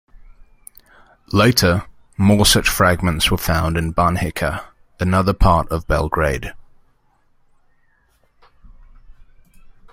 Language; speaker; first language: English; native; English